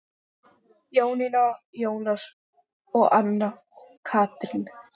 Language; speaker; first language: Icelandic; non-native, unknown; English